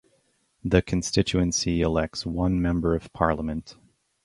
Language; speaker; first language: English; native; English